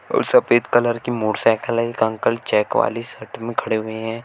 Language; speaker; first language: Hindi; native; Hindi